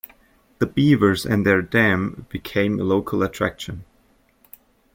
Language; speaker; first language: English; native; English